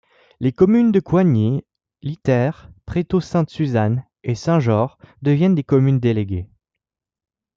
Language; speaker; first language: French; native; French